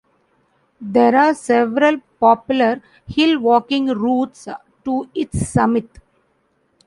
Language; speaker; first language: English; non-native, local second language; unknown